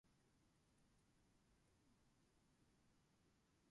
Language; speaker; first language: English; non-native, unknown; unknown